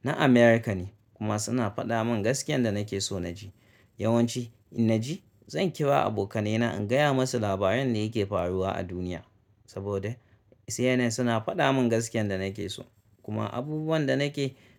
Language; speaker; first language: Hausa; native; Hausa